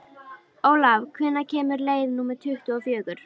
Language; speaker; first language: Icelandic; native; Icelandic